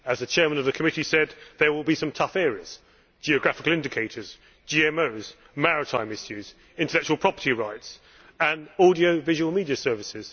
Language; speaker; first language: English; native; English